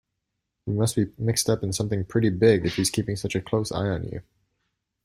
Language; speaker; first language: English; native; English